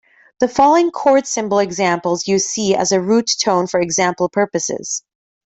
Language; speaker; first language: English; native; English